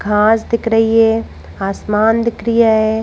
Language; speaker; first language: Hindi; native; Hindi